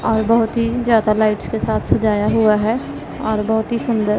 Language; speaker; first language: Hindi; non-native, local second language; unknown